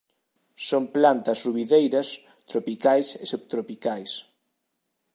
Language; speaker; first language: Galician; native; Galician